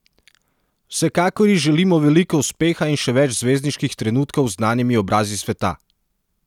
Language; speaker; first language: Slovenian; non-native, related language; Serbian